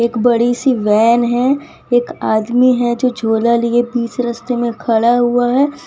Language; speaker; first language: Hindi; non-native, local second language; Gujarati